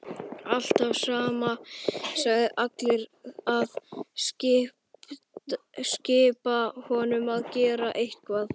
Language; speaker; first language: Icelandic; native; Icelandic